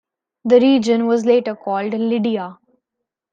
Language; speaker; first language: English; non-native, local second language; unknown